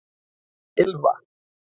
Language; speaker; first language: Icelandic; native; Icelandic